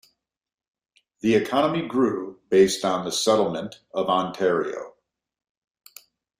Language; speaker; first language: English; native; English